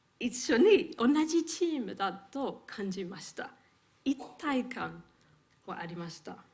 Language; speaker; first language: Japanese; non-native, fluent; English